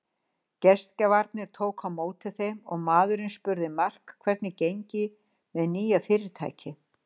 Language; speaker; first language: Icelandic; native; Icelandic